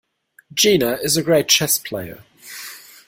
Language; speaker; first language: English; non-native, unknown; German